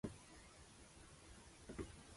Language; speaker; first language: Spanish; non-native, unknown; Chinese